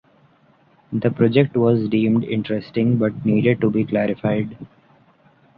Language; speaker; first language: English; non-native, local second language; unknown